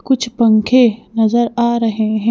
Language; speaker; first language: Hindi; native; Hindi